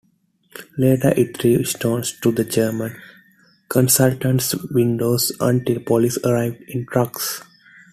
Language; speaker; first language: English; non-native, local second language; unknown